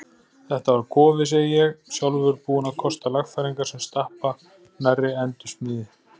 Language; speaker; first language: Icelandic; native; Icelandic